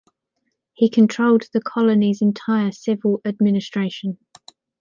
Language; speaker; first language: English; native; English